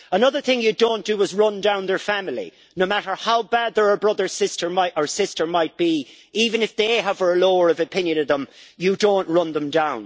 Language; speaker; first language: English; native; English